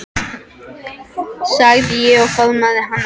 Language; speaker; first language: Icelandic; non-native, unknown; French